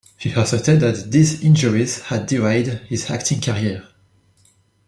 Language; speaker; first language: English; non-native, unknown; French